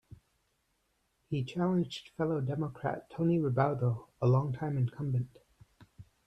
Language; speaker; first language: English; native; English